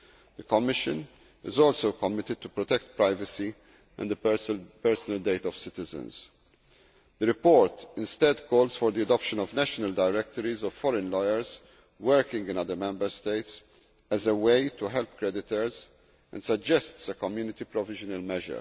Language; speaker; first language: English; non-native, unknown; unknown